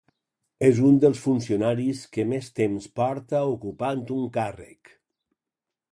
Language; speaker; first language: Catalan; native; Catalan